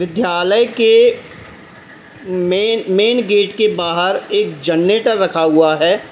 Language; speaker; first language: Hindi; native; Hindi